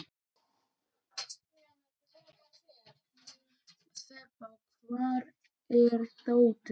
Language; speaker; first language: Icelandic; native; Icelandic